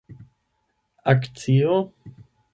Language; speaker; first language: Esperanto; non-native, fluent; German